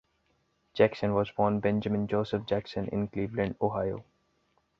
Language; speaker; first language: English; non-native, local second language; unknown